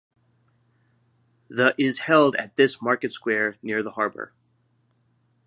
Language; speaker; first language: English; native; English